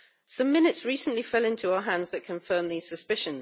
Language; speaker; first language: English; native; English